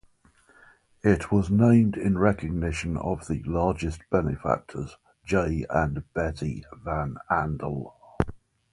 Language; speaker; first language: English; native; English